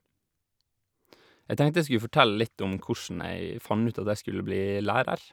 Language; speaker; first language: Norwegian; native; Norwegian